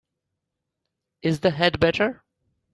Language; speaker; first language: English; non-native, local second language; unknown